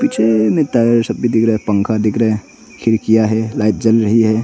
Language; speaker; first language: Hindi; non-native, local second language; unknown